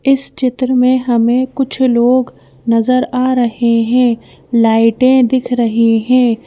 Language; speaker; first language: Hindi; native; Hindi